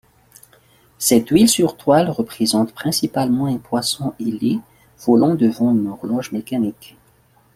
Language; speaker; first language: French; non-native, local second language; Malagasy